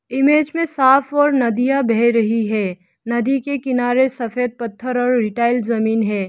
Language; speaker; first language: Hindi; non-native, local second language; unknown